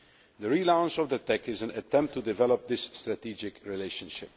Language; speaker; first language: English; non-native, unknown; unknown